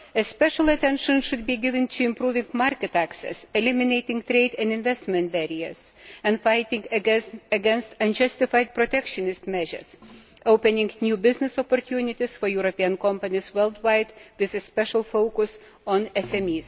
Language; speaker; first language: English; non-native, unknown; Lithuanian